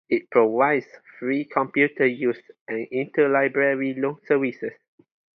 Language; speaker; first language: English; non-native, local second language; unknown